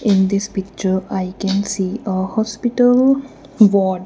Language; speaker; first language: English; non-native, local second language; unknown